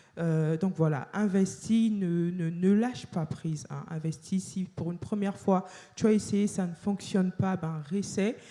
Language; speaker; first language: French; non-native, local second language; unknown